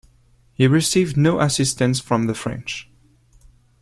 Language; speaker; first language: English; non-native, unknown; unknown